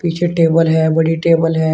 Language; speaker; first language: Hindi; native; Hindi